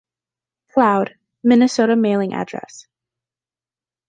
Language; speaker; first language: English; native; English